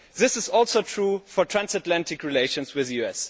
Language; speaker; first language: English; non-native, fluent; German